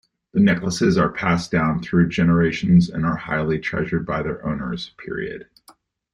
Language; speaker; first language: English; native; English